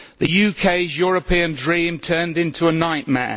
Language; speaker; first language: English; native; English